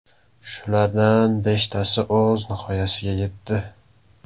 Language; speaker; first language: Uzbek; native; Uzbek